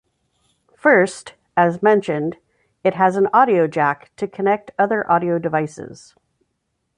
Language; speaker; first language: English; native; English